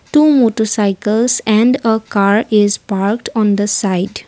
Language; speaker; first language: English; non-native, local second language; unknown